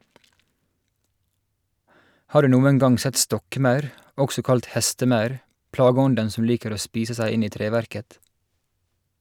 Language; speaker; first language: Norwegian; native; Norwegian